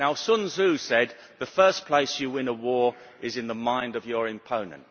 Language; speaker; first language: English; native; English